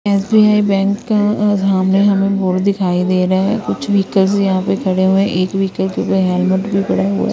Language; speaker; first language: Hindi; non-native, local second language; Punjabi